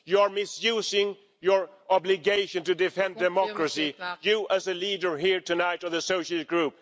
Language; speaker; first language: English; non-native, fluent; Swedish